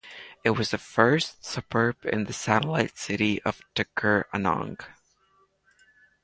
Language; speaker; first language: English; non-native, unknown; Latvian